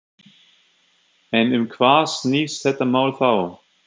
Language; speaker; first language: Icelandic; non-native, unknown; German